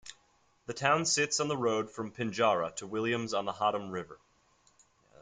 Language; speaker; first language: English; native; English